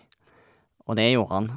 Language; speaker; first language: Norwegian; native; Norwegian